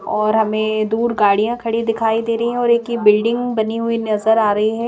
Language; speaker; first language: Hindi; native; Hindi